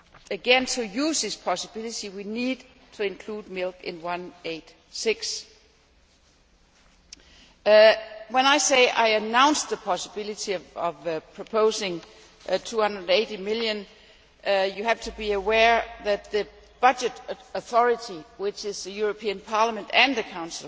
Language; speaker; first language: English; non-native, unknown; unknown